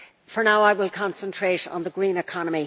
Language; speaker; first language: English; native; English